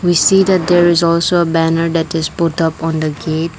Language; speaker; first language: English; non-native, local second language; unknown